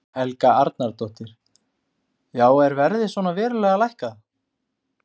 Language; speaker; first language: Icelandic; native; Icelandic